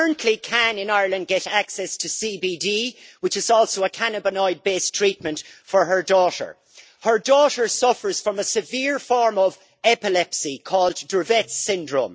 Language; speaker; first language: English; native; English